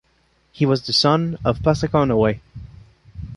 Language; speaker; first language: English; non-native, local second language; French